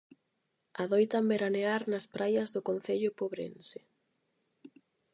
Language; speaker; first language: Galician; non-native, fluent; Spanish